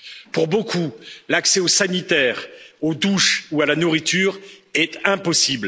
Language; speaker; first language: French; native; French